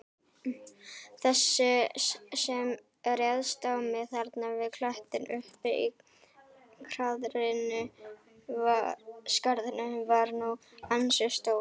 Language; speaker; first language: Icelandic; native; Icelandic